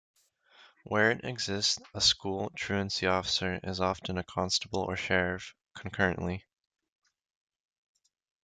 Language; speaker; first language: English; native; English